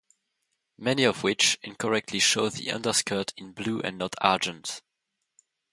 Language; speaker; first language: English; non-native, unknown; French